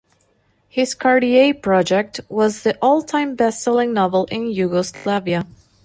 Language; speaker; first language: English; non-native, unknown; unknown